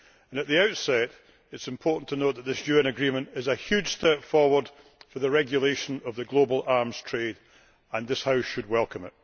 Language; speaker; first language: English; native; English